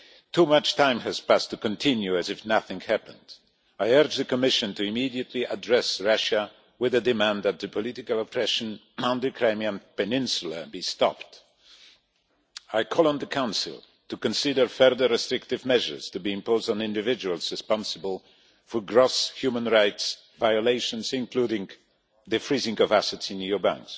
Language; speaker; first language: English; non-native, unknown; Polish